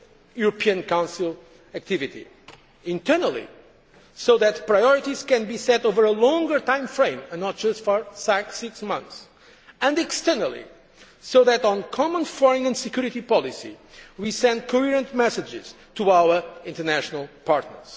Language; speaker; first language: English; non-native, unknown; Portuguese